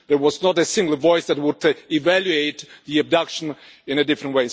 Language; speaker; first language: English; non-native, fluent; Czech